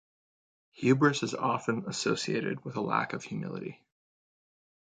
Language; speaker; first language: English; native; English